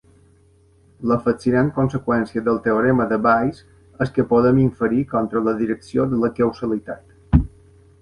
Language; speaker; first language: Catalan; native; Catalan